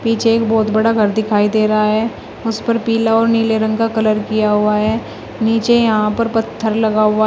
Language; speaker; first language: Hindi; native; Hindi